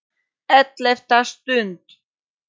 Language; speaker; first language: Icelandic; non-native, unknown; Polish